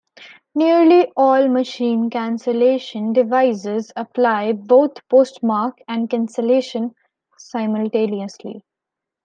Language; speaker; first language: English; non-native, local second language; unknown